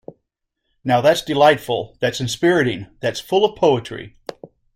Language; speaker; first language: English; native; English